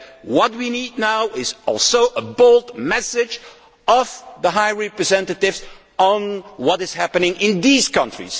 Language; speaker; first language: English; non-native, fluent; Dutch